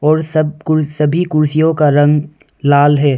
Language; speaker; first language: Hindi; non-native, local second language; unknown